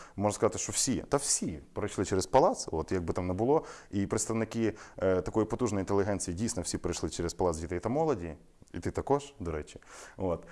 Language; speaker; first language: Ukrainian; non-native, local second language; Russian